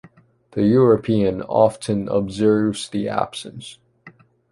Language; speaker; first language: English; non-native, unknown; Chinese